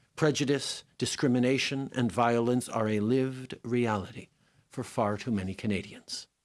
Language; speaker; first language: English; native; English